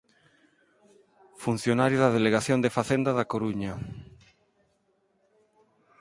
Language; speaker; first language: Galician; non-native, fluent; Spanish